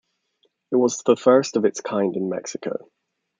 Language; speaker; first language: English; native; English